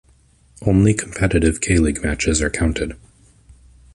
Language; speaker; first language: English; native; English